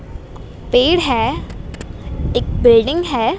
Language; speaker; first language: Hindi; non-native, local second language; Gujarati